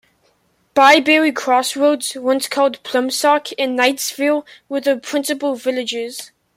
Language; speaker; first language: English; native; English